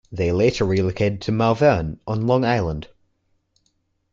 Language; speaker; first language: English; native; English